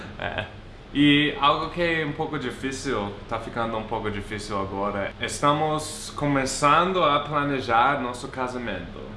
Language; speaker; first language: Portuguese; non-native, fluent; English